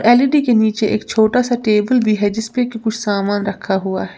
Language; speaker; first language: Hindi; native; Hindi